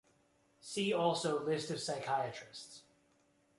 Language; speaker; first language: English; native; English